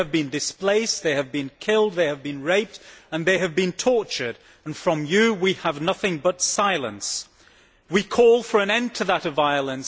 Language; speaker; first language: English; native; English